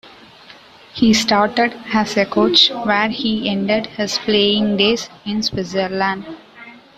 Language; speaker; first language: English; native; English